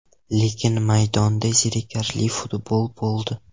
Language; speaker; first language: Uzbek; non-native, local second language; Russian